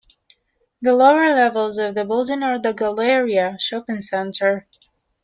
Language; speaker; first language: English; native; English